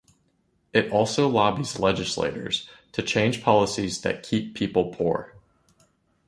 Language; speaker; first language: English; native; English